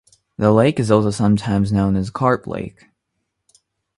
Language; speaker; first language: English; non-native, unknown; Russian